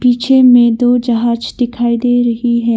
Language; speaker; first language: Hindi; non-native, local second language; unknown